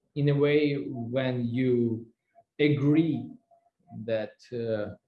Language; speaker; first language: English; non-native, fluent; Russian